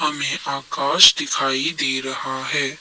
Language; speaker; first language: Hindi; non-native, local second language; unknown